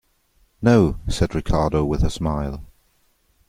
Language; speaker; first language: English; non-native, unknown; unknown